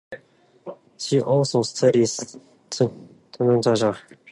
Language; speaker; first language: English; non-native, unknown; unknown